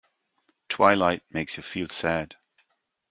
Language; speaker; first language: English; non-native, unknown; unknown